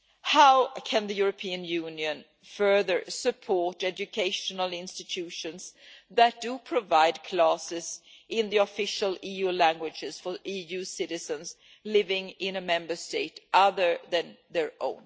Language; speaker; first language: English; non-native, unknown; Swedish